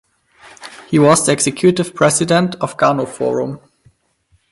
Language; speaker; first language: English; non-native, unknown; German